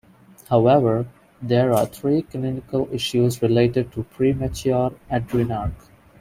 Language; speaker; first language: English; non-native, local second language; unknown